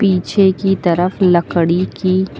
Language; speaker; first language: Hindi; native; Hindi